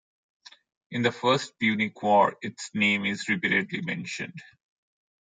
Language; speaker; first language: English; non-native, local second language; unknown